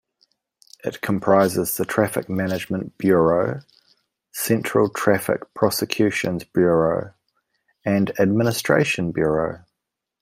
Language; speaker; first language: English; native; English